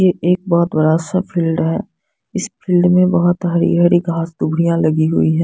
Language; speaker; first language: Hindi; non-native, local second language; Punjabi